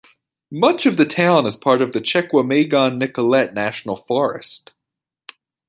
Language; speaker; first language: English; native; English